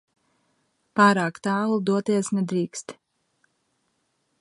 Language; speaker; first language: Latvian; early bilingual, heritage; Latvian